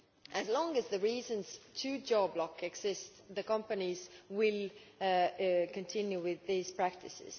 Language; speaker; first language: English; non-native, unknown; Estonian